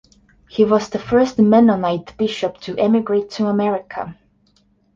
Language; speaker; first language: English; non-native, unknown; Estonian